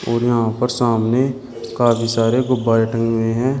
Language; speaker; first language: Hindi; native; Hindi